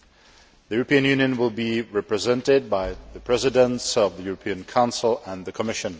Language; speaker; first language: English; non-native, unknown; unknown